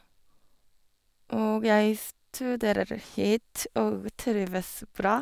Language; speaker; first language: Norwegian; non-native, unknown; Korean